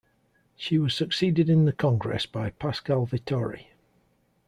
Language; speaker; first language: English; native; English